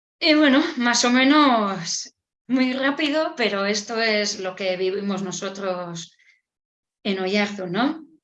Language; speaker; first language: Spanish; non-native, local second language; Basque